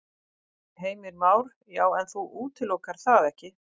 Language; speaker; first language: Icelandic; native; Icelandic